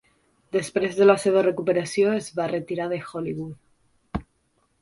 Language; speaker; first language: Catalan; non-native, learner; Spanish